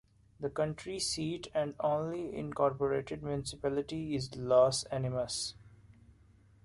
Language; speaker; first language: English; non-native, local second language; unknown